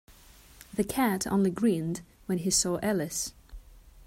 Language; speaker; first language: English; non-native, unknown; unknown